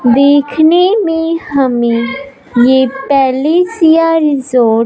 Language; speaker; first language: Hindi; non-native, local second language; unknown